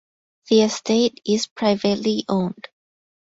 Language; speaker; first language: English; non-native, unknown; Thai